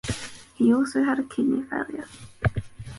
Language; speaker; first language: English; native; English